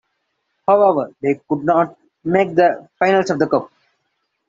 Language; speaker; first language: English; non-native, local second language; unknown